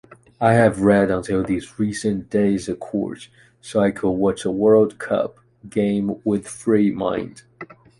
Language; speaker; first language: English; non-native, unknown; Chinese